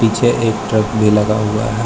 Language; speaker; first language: Hindi; non-native, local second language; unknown